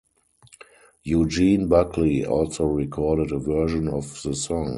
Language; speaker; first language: English; non-native, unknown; German